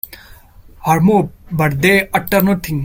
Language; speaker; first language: English; non-native, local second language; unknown